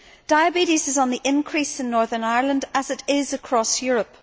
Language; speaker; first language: English; native; English